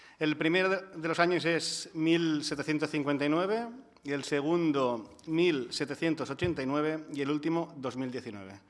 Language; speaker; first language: Spanish; non-native, local second language; Catalan